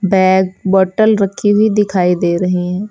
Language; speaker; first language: Hindi; native; Hindi